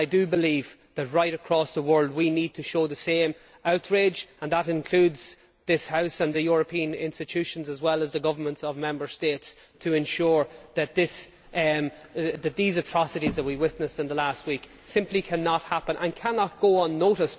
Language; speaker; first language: English; native; English